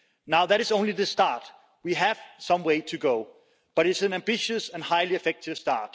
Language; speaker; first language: English; non-native, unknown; Danish